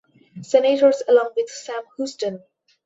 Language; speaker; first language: English; non-native, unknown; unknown